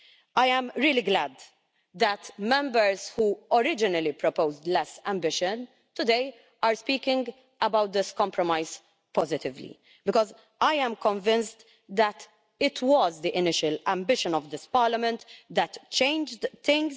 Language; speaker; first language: English; non-native, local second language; Maltese